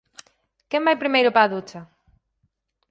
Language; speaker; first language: Galician; native; Galician